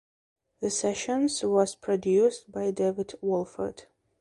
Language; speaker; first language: English; non-native, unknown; Belarusian